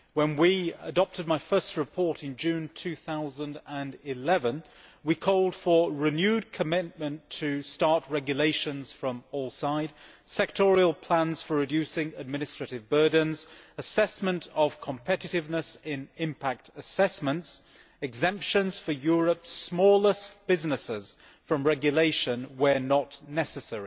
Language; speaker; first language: English; native; English